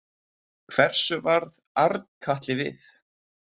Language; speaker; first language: Icelandic; native; Icelandic